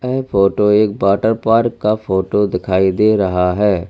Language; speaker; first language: Hindi; native; Hindi